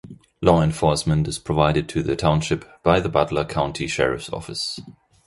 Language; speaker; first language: English; non-native, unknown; German